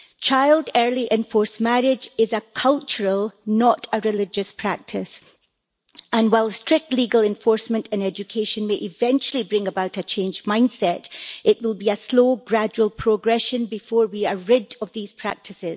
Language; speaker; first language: English; native; English